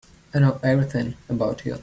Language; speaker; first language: English; native; English